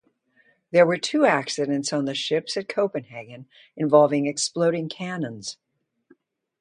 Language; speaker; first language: English; native; English